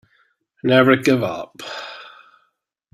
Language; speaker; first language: English; native; English